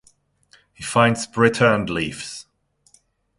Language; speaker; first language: English; non-native, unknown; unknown